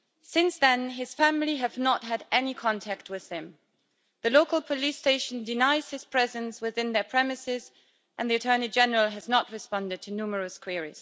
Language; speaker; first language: English; native; English